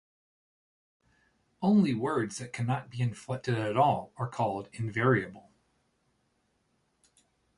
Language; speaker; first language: English; native; English